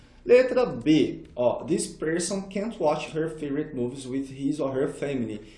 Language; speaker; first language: English; non-native, fluent; Portuguese